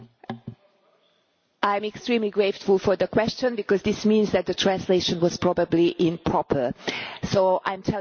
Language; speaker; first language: English; non-native, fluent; Hungarian